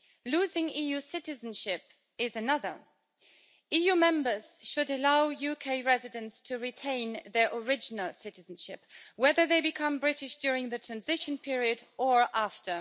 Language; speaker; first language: English; native; English